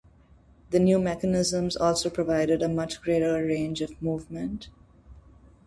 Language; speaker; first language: English; non-native, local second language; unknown